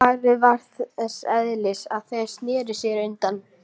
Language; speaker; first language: Icelandic; native; Icelandic